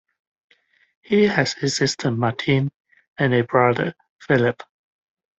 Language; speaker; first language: English; non-native, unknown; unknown